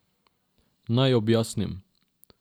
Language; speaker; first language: Slovenian; non-native, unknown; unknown